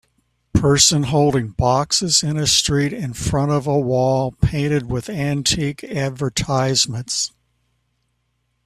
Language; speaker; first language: English; native; English